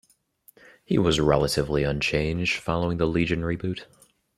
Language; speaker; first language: English; native; English